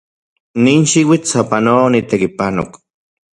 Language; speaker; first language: Central Puebla Nahuatl; non-native, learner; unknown